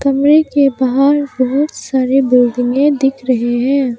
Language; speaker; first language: Hindi; non-native, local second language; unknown